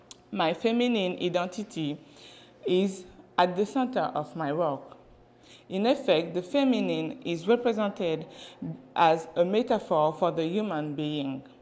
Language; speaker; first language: English; non-native, learner; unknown